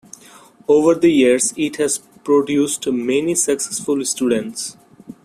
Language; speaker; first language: English; non-native, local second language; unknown